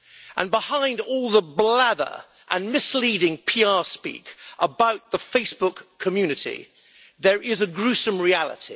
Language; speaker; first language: English; native; English